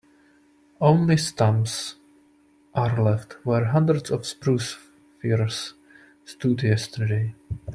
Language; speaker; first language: English; non-native, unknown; Czech